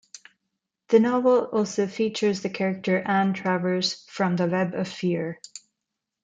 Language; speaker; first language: English; non-native, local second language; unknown